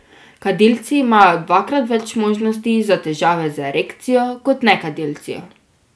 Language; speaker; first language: Slovenian; native; Slovenian